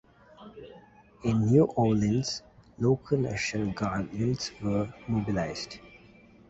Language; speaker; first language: English; native; English